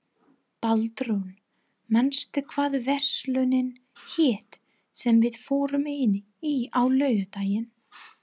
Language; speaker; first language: Icelandic; non-native, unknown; English